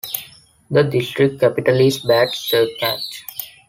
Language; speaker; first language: English; non-native, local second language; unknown